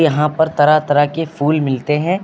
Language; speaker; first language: Hindi; native; Hindi